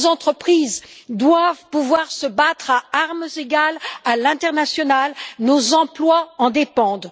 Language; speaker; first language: French; native; French